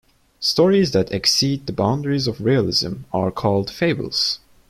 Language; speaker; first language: English; non-native, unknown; Turkish